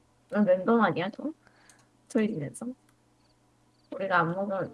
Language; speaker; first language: Korean; native; Korean